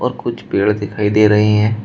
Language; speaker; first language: Hindi; native; Hindi